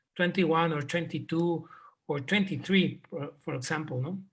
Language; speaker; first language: English; non-native, fluent; Spanish